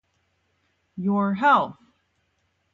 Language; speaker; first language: English; native; English